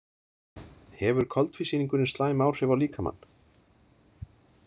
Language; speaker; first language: Icelandic; native; Icelandic